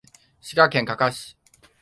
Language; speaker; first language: Japanese; non-native, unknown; Chinese